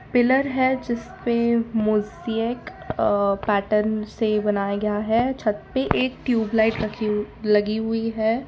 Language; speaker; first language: Hindi; non-native, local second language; Gujarati